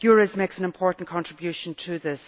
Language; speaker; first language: English; native; English